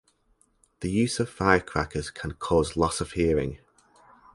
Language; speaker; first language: English; native; English